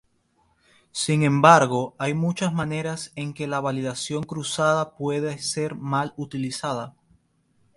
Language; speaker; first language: Spanish; native; Spanish